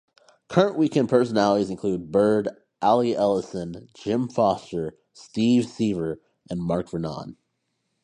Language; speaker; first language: English; native; English